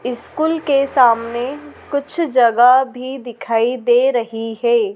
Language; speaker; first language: Hindi; native; Hindi